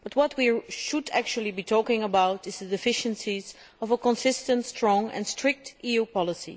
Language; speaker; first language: English; non-native, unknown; Dutch